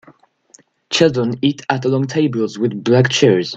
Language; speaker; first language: English; non-native, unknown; French